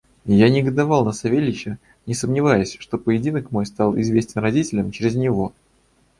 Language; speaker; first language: Russian; native; Russian